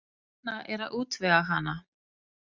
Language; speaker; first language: Icelandic; non-native, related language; Danish